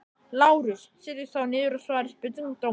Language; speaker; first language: Icelandic; native; Icelandic